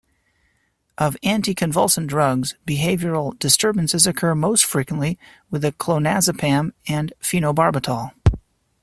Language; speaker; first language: English; native; English